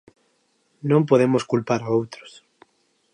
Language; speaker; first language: Galician; native; Galician